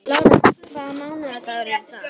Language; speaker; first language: Icelandic; native; Icelandic